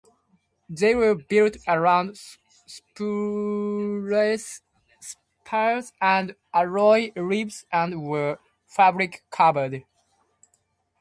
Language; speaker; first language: English; non-native, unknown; Japanese